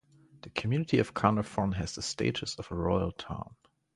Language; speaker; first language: English; non-native, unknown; German